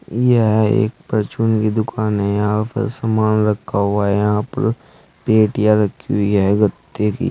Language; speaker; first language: Hindi; native; Hindi